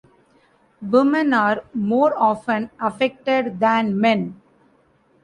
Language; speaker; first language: English; non-native, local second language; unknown